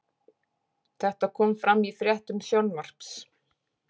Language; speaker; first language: Icelandic; native; Icelandic